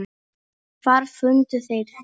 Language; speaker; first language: Icelandic; non-native, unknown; Polish